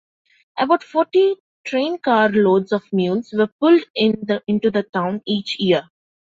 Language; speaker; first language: English; non-native, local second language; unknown